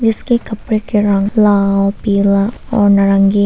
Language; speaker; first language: Hindi; non-native, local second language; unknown